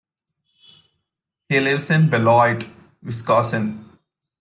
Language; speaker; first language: English; non-native, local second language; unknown